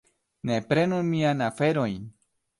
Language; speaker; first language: Esperanto; non-native, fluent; Spanish